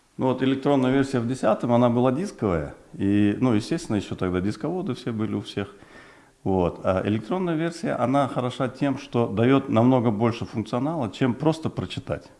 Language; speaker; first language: Russian; non-native, local second language; Uzbek